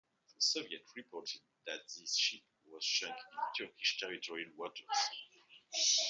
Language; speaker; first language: English; non-native, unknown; French